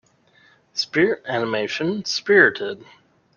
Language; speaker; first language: English; native; English